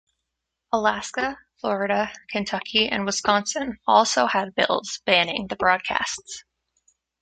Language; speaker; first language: English; native; English